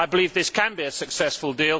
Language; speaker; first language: English; native; English